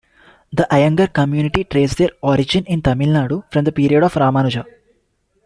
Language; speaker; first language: English; non-native, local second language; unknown